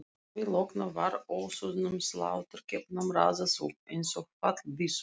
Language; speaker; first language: Icelandic; non-native, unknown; Russian